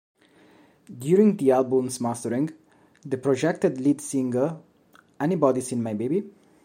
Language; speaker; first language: English; non-native, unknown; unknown